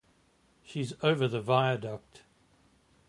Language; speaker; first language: English; native; English